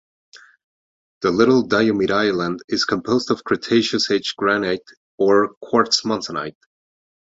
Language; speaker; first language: English; non-native, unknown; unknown